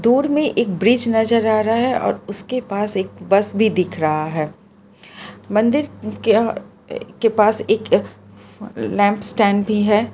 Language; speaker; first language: Hindi; non-native, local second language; Gujarati